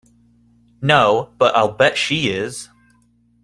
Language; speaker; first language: English; native; English